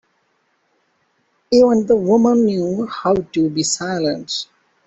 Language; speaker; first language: English; non-native, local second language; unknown